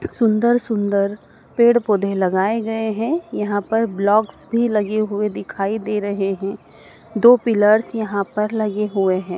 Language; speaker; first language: Hindi; native; Hindi